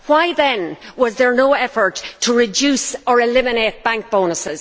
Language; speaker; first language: English; native; English